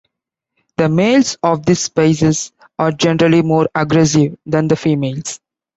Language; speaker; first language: English; non-native, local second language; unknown